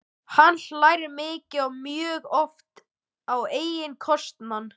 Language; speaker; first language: Icelandic; native; Icelandic